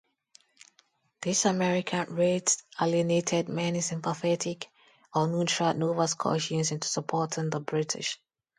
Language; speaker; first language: English; non-native, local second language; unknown